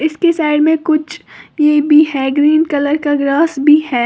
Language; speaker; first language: Hindi; native; Hindi